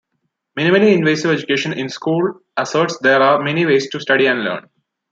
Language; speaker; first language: English; non-native, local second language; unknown